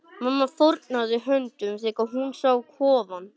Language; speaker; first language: Icelandic; non-native, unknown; English